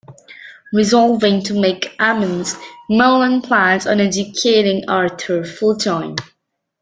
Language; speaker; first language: English; native; English